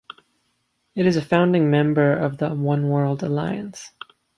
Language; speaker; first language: English; native; English